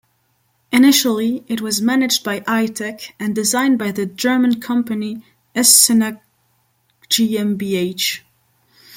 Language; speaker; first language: English; non-native, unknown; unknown